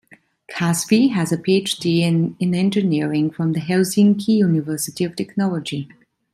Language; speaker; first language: English; non-native, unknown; Italian